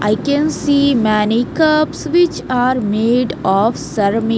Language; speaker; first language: English; non-native, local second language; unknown